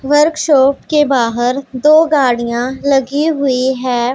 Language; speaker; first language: Hindi; non-native, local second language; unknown